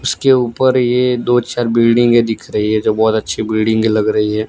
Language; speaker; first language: Hindi; non-native, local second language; Gujarati